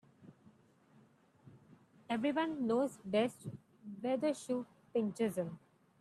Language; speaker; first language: English; non-native, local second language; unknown